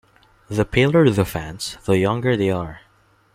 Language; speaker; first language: English; non-native, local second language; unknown